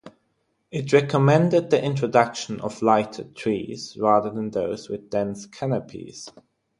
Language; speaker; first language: English; non-native, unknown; German